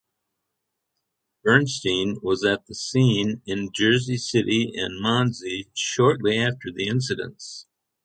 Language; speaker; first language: English; native; English